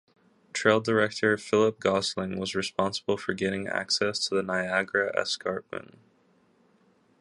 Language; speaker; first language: English; native; English